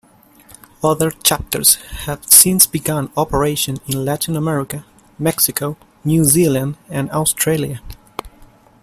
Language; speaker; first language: English; native; English